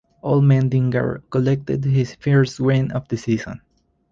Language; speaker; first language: English; non-native, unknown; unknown